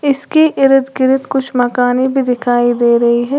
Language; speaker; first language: Hindi; native; Hindi